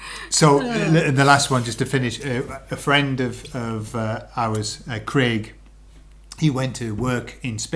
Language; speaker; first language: English; native; English